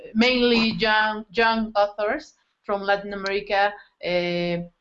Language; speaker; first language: English; non-native, fluent; Spanish